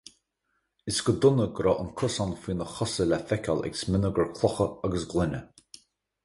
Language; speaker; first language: Irish; native; Irish